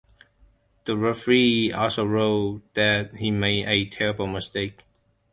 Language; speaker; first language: English; non-native, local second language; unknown